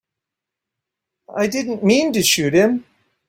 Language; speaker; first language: English; native; English